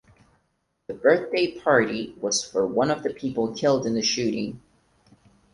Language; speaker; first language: English; non-native, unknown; Portuguese